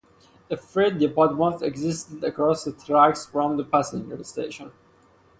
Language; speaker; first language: English; non-native, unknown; Persian